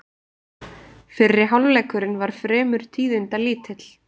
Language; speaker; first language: Icelandic; native; Icelandic